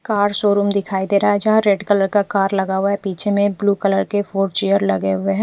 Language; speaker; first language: Hindi; non-native, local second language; Punjabi